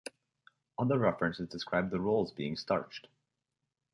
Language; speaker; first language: English; native; English